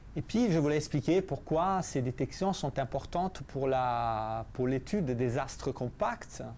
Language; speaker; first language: French; non-native, fluent; Italian